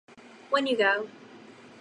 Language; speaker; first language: English; native; English